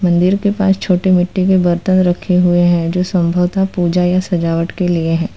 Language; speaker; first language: Hindi; non-native, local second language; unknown